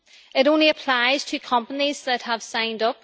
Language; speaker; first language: English; native; English